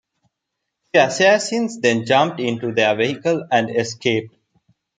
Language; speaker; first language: English; non-native, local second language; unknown